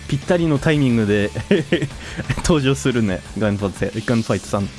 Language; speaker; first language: Japanese; non-native, fluent; French